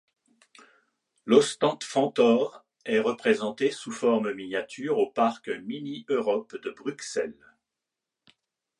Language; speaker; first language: French; native; French